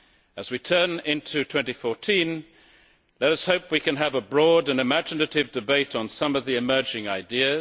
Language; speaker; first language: English; native; English